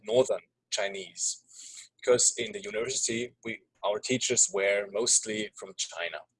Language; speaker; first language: English; non-native, fluent; German